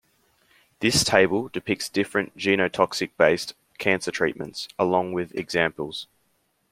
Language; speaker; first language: English; native; English